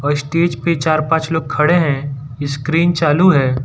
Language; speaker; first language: Hindi; non-native, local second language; Gujarati